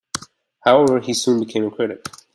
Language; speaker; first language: English; native; English